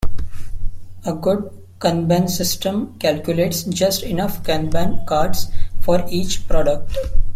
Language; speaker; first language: English; non-native, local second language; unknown